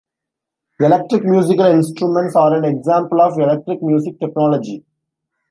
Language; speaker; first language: English; non-native, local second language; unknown